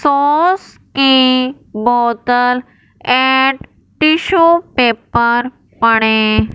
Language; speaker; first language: Hindi; non-native, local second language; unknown